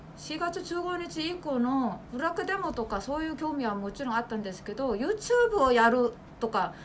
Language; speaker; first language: Japanese; non-native, fluent; Korean